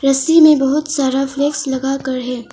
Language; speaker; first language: Hindi; non-native, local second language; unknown